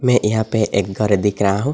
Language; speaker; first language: Hindi; non-native, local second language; Bangla